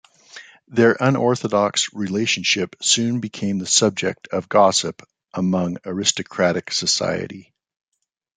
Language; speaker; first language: English; native; English